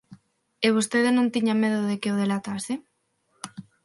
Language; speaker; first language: Galician; non-native, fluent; Spanish